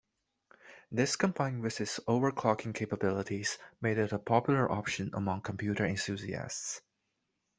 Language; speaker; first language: English; non-native, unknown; Chinese